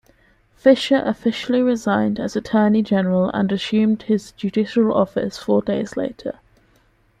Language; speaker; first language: English; native; English